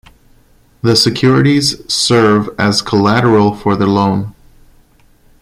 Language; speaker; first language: English; non-native, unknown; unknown